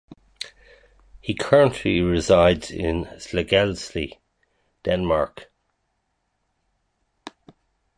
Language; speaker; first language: English; native; English